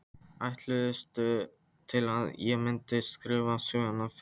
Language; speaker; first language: Icelandic; non-native, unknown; Polish